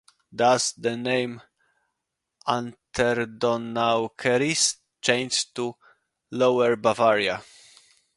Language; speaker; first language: English; non-native, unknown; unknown